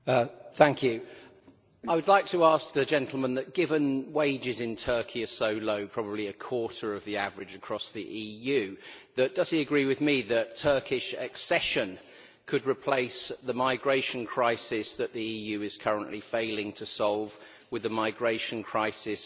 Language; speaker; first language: English; native; English